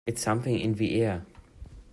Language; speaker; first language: English; non-native, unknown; German